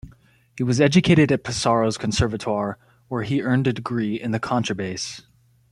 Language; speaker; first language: English; native; English